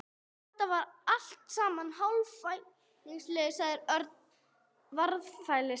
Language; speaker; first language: Icelandic; non-native, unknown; English